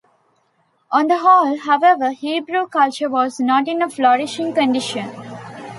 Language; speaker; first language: English; non-native, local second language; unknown